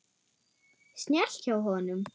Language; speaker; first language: Icelandic; non-native, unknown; German